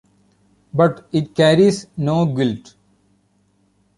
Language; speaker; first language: English; non-native, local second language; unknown